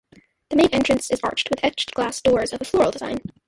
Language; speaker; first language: English; native; English